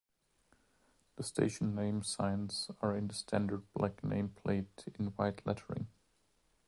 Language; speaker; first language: English; non-native, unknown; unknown